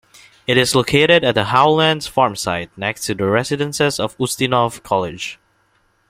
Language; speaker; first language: English; non-native, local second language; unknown